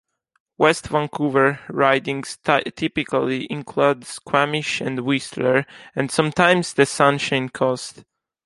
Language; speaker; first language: English; non-native, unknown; Italian